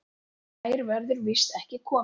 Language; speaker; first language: Icelandic; native; Icelandic